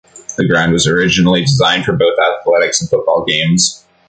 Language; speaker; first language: English; native; English